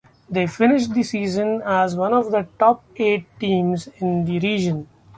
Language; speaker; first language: English; non-native, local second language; Marathi